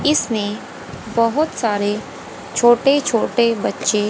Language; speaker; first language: Hindi; native; Hindi